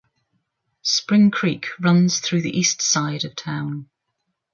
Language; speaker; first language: English; native; English